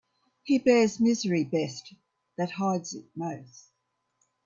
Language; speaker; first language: English; native; English